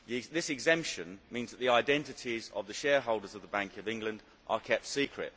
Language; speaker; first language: English; native; English